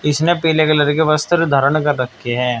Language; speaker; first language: Hindi; native; Hindi